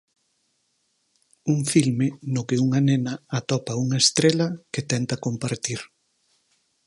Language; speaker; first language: Galician; native; Galician